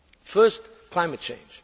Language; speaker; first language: English; non-native, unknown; Portuguese